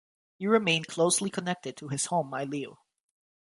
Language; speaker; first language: English; native; English